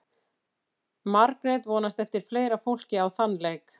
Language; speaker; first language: Icelandic; native; Icelandic